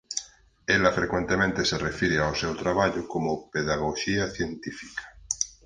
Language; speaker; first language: Galician; native; Galician